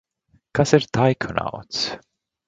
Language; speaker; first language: Latvian; native; Latvian